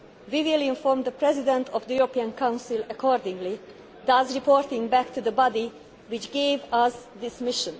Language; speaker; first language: English; non-native, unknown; Hungarian